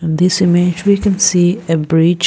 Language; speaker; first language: English; non-native, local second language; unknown